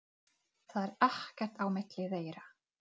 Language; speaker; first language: Icelandic; non-native, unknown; Czech